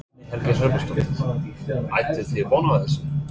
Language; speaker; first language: Icelandic; non-native, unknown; English